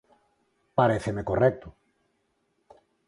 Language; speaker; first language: Galician; non-native, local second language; Spanish